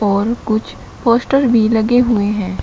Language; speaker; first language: Hindi; native; Hindi